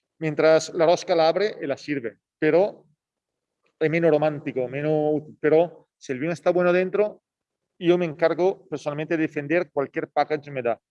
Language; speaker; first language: Spanish; non-native, fluent; Italian